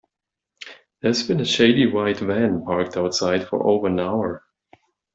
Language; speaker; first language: English; non-native, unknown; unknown